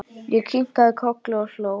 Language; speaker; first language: Icelandic; native; Icelandic